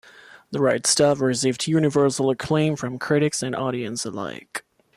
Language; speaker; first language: English; non-native, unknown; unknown